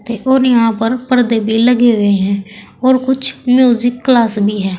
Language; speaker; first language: Hindi; native; Hindi